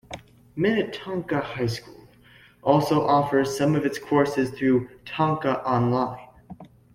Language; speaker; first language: English; native; English